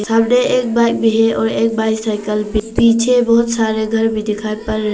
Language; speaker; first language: Hindi; non-native, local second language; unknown